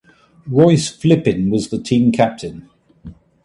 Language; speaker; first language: English; native; English